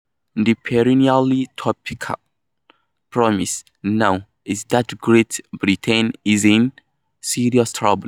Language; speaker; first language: English; non-native, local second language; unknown